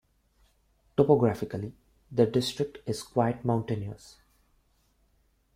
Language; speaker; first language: English; non-native, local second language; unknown